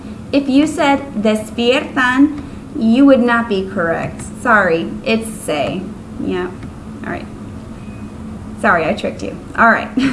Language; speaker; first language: English; native; English